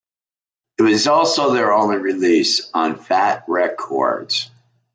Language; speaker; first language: English; native; English